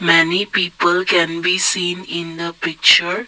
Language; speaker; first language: English; non-native, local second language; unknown